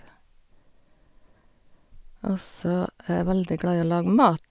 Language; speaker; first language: Norwegian; native; Norwegian